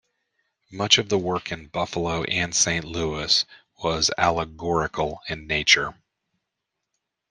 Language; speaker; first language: English; native; English